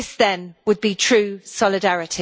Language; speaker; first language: English; native; English